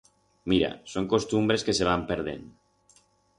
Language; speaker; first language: Aragonese; non-native, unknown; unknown